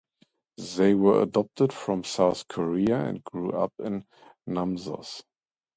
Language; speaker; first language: English; non-native, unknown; German